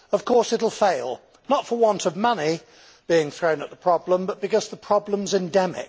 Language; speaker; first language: English; native; English